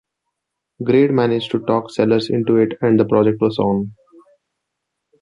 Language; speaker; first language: English; non-native, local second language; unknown